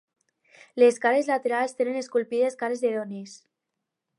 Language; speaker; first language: Catalan; non-native, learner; Spanish